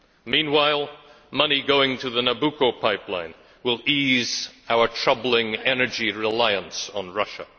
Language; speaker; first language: English; native; English